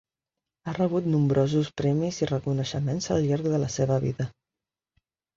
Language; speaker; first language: Catalan; non-native, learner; Spanish